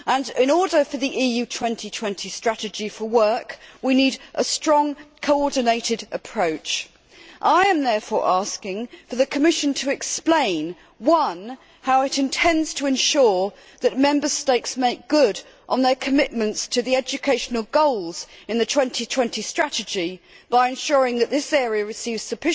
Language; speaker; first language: English; native; English